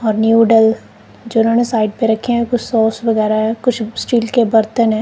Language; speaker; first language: Hindi; non-native, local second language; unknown